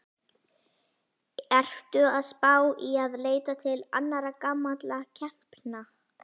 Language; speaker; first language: Icelandic; native; Icelandic